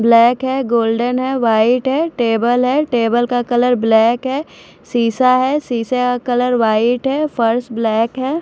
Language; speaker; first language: Hindi; non-native, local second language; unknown